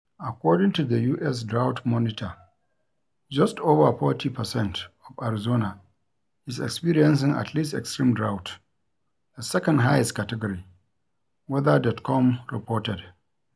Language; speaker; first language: English; non-native, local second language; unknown